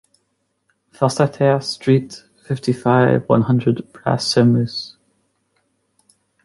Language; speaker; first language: English; native; English